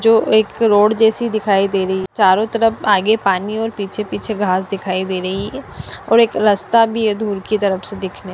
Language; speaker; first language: Hindi; non-native, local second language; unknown